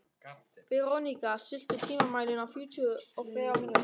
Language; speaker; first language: Icelandic; non-native, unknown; German